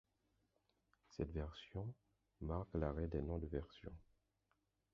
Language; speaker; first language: French; non-native, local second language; Haitian Creole